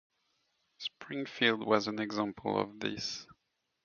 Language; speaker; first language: English; native; English